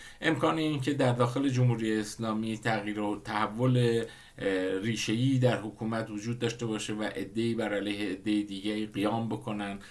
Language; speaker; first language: Persian; non-native, local second language; Kurdish